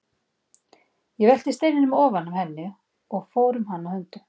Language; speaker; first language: Icelandic; native; Icelandic